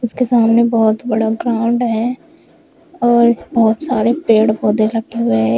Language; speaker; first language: Hindi; native; Hindi